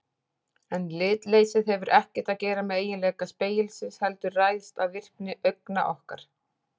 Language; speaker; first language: Icelandic; native; Icelandic